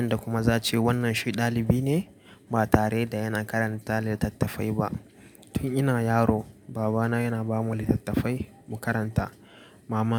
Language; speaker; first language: Hausa; native; Hausa